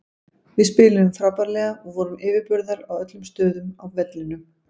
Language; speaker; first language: Icelandic; native; Icelandic